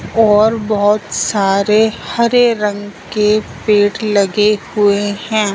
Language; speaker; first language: Hindi; non-native, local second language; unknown